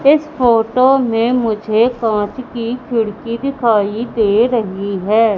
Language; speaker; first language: Hindi; native; Hindi